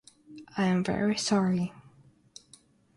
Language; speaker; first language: English; non-native, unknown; Russian